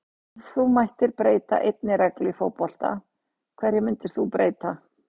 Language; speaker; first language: Icelandic; native; Icelandic